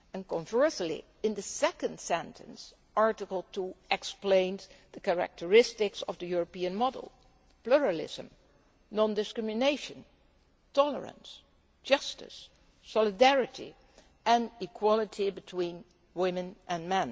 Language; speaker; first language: English; non-native, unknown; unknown